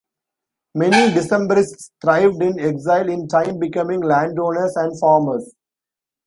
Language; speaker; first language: English; non-native, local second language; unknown